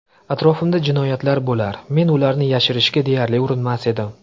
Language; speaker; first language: Uzbek; native; Uzbek